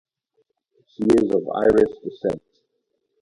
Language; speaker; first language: English; native; English